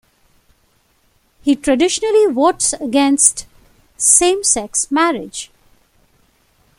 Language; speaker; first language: English; non-native, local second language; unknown